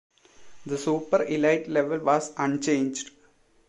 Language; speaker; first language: English; non-native, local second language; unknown